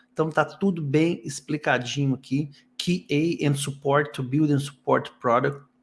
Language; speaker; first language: English; non-native, fluent; Portuguese